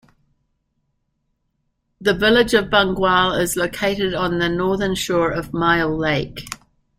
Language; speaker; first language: English; native; English